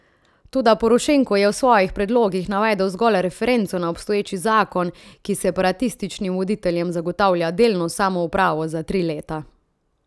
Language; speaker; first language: Slovenian; native; Slovenian